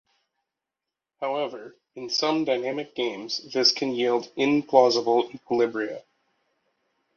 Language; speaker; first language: English; native; English